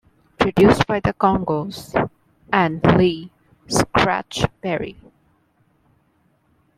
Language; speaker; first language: English; non-native, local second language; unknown